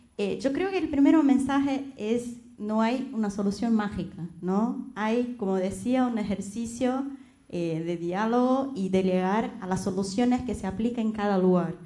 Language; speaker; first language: Spanish; non-native, related language; Portuguese